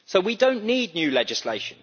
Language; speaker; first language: English; native; English